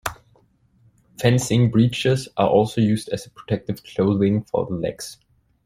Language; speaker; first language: English; non-native, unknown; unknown